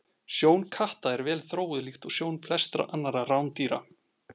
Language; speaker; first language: Icelandic; native; Icelandic